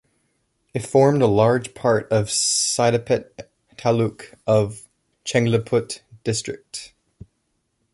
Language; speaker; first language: English; native; English